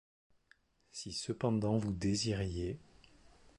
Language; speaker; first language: French; native; French